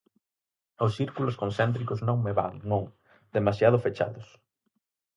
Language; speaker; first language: Galician; native; Galician